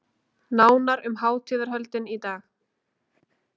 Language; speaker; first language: Icelandic; native; Icelandic